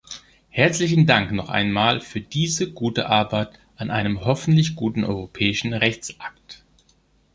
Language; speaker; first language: German; non-native, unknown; Greek